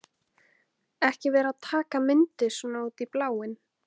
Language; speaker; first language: Icelandic; native; Icelandic